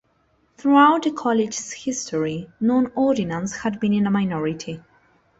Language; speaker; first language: English; non-native, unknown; Spanish